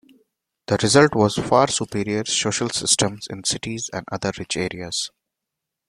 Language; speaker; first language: English; non-native, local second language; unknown